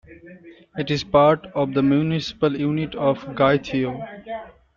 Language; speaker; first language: English; non-native, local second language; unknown